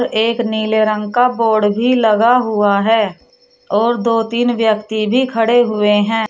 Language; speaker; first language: Hindi; native; Hindi